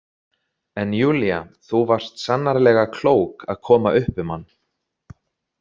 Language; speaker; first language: Icelandic; native; Icelandic